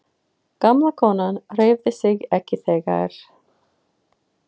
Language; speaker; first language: Icelandic; non-native, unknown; English